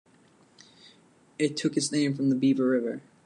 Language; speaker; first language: English; native; English